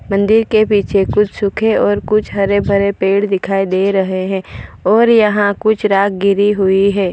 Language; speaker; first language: Hindi; non-native, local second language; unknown